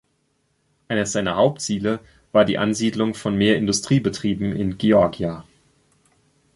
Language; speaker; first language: German; native; German